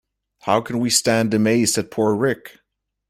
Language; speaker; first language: English; native; English